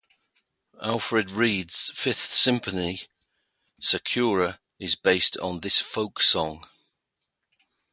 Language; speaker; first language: English; native; English